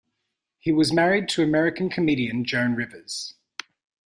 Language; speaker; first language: English; native; English